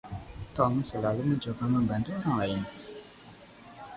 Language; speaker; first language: Indonesian; non-native, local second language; Javanese